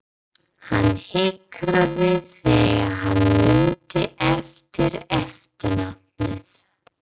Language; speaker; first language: Icelandic; non-native, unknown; English